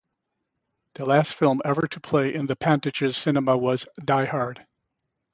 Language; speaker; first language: English; native; English